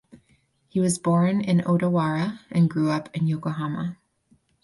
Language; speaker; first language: English; native; English